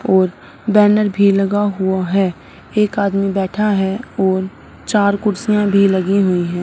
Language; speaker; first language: Hindi; non-native, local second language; Punjabi